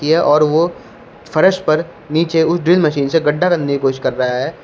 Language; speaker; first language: Hindi; native; Hindi